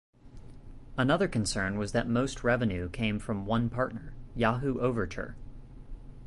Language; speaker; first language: English; native; English